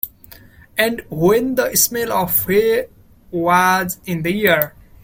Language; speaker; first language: English; non-native, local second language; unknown